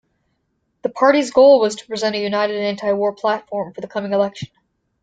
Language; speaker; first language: English; native; English